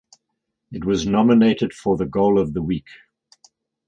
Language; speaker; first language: English; native; English